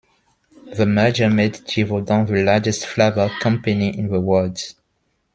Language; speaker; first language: English; non-native, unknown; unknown